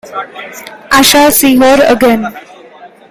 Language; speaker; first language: English; non-native, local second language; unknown